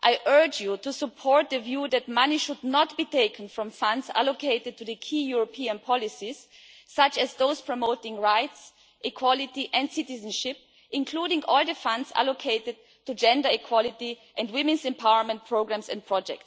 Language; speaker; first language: English; non-native, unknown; German